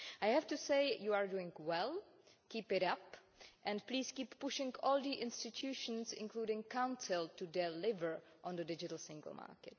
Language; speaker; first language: English; non-native, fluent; Czech